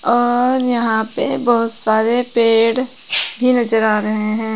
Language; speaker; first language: Hindi; native; Hindi